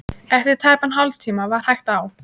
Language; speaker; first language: Icelandic; native; Icelandic